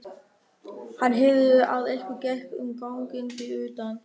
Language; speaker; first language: Icelandic; non-native, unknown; German